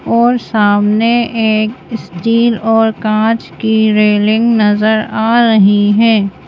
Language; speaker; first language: Hindi; native; Hindi